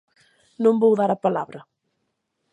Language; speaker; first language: Galician; native; Galician